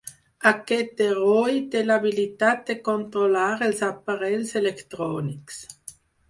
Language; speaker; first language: Catalan; non-native, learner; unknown